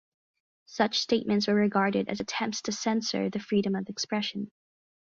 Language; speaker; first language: English; native; English